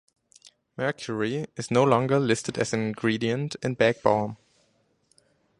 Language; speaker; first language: English; non-native, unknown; German